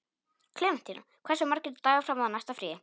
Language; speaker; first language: Icelandic; non-native, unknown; Polish